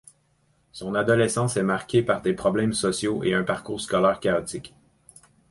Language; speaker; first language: French; native; French